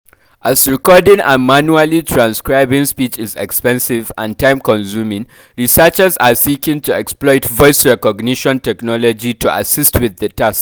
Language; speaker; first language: English; non-native, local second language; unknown